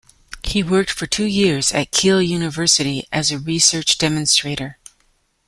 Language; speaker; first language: English; native; English